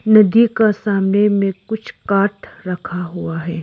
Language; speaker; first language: Hindi; non-native, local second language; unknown